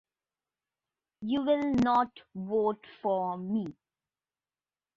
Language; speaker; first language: English; non-native, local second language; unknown